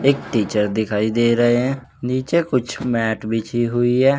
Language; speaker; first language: Hindi; native; Hindi